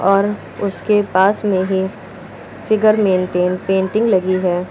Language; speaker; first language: Hindi; native; Hindi